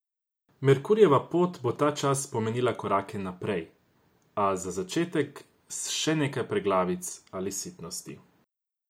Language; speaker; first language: Slovenian; non-native, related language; Croatian